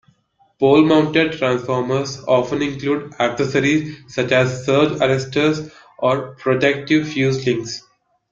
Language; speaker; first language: English; non-native, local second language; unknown